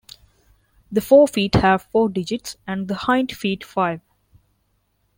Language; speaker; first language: English; non-native, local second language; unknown